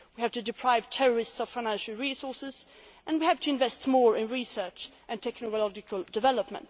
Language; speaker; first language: English; non-native, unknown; Swedish